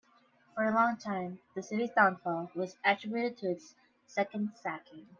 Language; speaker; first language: English; native; English